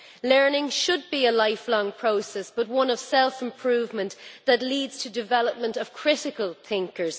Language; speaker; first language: English; native; English